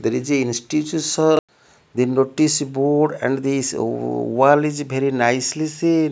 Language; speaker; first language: English; non-native, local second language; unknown